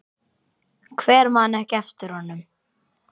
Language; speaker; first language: Icelandic; native; Icelandic